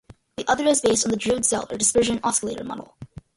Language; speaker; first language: English; early bilingual, other home language; Malayalam